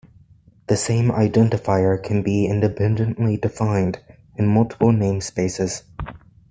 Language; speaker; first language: English; native; English